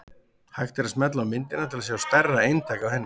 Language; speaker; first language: Icelandic; native; Icelandic